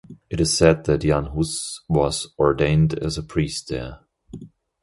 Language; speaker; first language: English; non-native, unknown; German